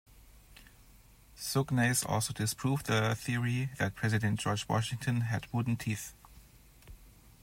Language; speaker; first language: English; non-native, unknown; German